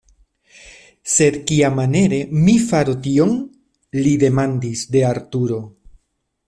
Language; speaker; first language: Esperanto; non-native, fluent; Spanish